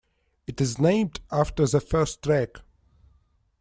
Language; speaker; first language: English; non-native, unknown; Russian